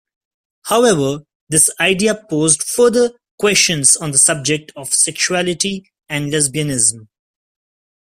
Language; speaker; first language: English; non-native, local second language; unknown